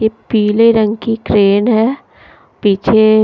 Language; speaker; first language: Hindi; non-native, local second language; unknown